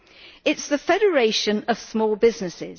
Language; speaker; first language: English; native; English